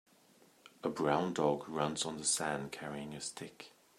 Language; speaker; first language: English; native; English